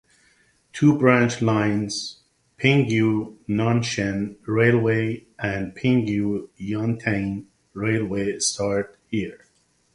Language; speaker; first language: English; native; English